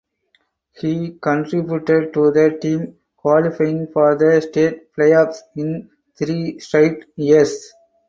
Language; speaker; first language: English; non-native, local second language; Tamil